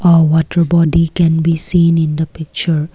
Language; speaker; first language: English; non-native, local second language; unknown